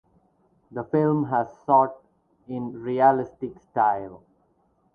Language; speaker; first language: English; non-native, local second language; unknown